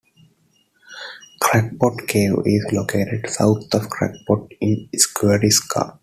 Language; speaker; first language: English; non-native, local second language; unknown